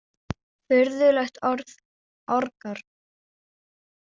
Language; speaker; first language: Icelandic; non-native, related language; Danish